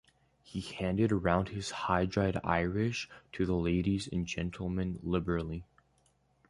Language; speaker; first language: English; native; English